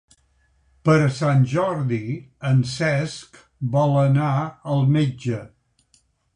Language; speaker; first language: Catalan; native; Catalan